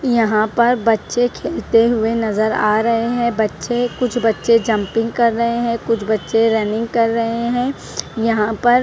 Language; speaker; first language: Hindi; non-native, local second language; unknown